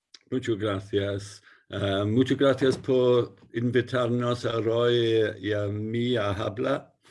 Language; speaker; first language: Spanish; non-native, learner; English